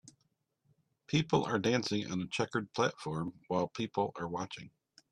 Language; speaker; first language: English; native; English